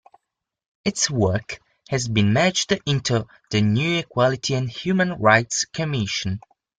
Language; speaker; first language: English; non-native, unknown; Italian